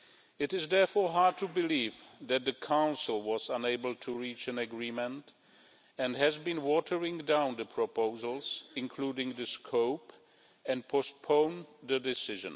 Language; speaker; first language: English; non-native, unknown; Czech